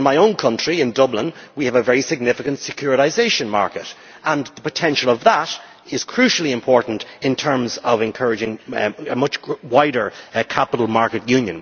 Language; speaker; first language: English; native; English